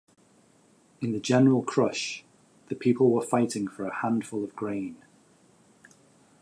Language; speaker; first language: English; native; English